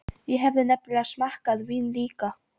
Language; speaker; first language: Icelandic; non-native, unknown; Polish